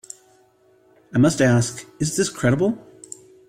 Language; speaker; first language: English; native; English